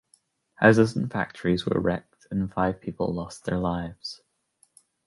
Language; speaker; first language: English; native; English